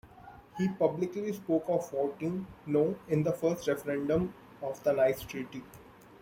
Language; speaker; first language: English; non-native, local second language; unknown